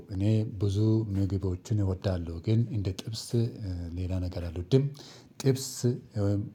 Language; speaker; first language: Amharic; non-native, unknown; Oromo